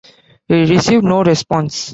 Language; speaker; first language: English; non-native, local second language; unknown